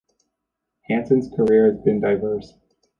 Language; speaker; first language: English; native; English